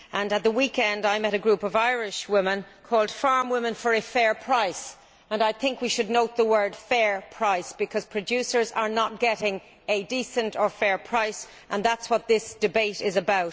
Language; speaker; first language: English; native; English